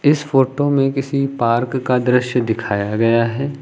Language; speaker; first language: Hindi; native; Hindi